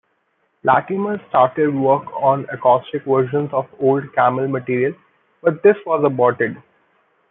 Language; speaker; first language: English; non-native, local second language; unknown